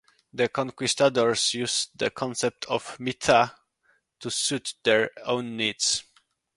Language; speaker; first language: English; non-native, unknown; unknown